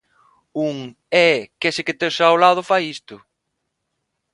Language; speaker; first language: Galician; non-native, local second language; Spanish